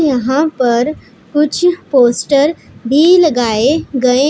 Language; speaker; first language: Hindi; non-native, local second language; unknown